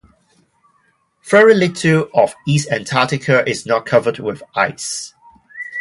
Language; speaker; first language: English; non-native, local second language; Cantonese